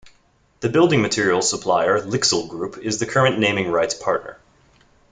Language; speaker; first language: English; native; English